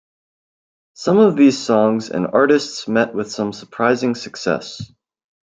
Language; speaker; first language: English; native; English